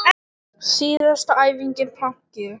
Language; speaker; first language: Icelandic; non-native, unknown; Thai